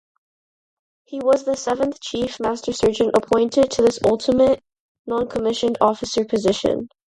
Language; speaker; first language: English; non-native, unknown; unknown